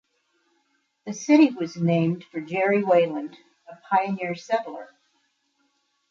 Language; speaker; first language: English; native; English